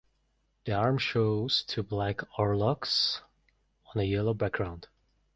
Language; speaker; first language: English; non-native, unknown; Mongolian